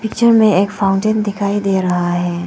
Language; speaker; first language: Hindi; non-native, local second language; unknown